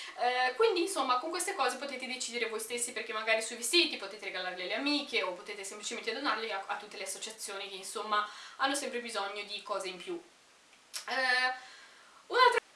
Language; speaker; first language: Italian; early bilingual, other home language; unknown